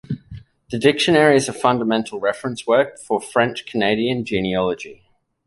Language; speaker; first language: English; native; English